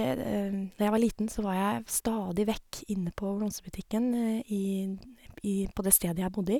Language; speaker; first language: Norwegian; native; Norwegian